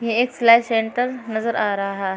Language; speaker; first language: Hindi; native; Hindi